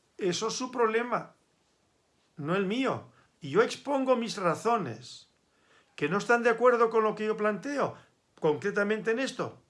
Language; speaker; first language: Spanish; native; Spanish